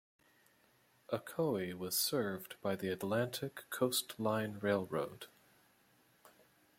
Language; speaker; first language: English; native; English